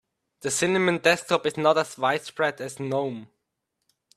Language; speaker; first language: English; native; English